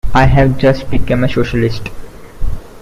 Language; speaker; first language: English; non-native, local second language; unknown